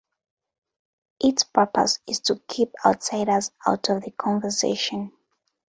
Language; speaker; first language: English; non-native, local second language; Ganda